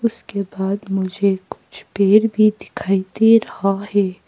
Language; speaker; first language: Hindi; non-native, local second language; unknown